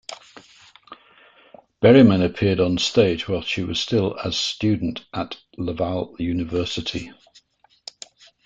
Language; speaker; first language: English; native; English